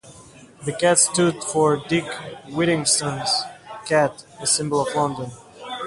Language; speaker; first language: English; non-native, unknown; Russian